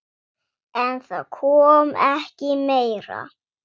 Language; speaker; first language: Icelandic; non-native, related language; Swedish